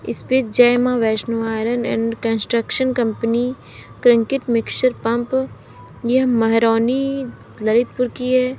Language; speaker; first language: Hindi; native; Hindi